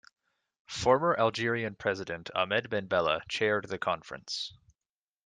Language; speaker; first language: English; native; English